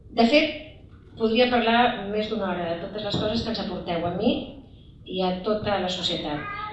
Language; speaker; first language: Catalan; native; Catalan